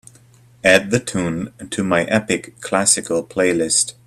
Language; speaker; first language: English; native; English